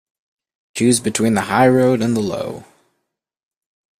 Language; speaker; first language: English; native; English